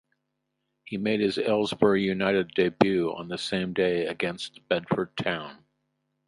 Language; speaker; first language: English; native; English